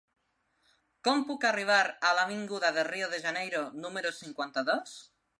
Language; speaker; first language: Catalan; non-native, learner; Spanish